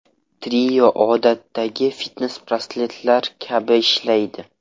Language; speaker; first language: Uzbek; non-native, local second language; Russian